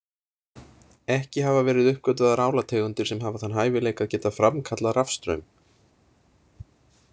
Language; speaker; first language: Icelandic; native; Icelandic